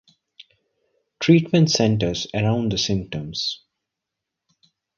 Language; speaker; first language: English; non-native, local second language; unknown